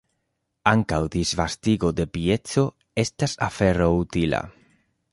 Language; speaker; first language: Esperanto; non-native, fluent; Spanish